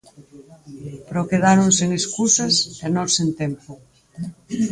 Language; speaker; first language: Galician; native; Galician